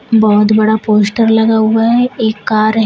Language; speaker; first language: Hindi; native; Hindi